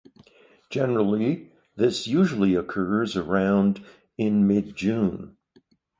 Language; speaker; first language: English; native; English